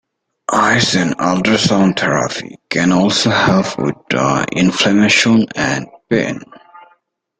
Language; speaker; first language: English; native; English